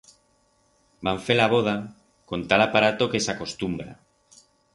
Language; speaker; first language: Aragonese; non-native, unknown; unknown